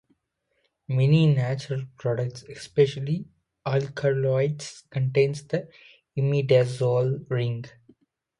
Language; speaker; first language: English; non-native, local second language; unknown